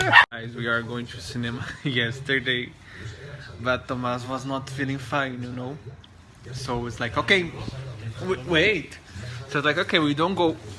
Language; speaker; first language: English; non-native, learner; Portuguese